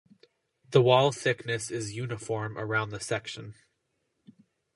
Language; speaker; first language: English; native; English